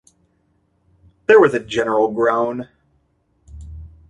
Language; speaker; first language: English; native; English